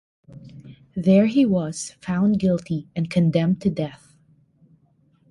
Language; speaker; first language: English; non-native, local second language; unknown